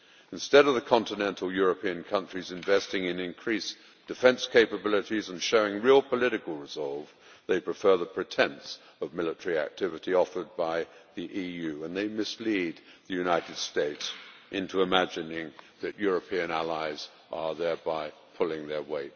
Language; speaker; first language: English; native; English